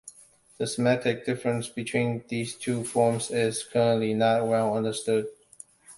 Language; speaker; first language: English; non-native, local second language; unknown